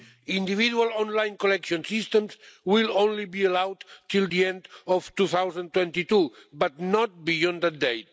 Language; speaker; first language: English; non-native, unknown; Catalan